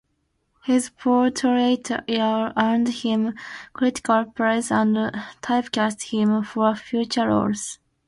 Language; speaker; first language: English; non-native, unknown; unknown